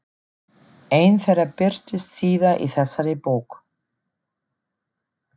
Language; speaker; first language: Icelandic; non-native, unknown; German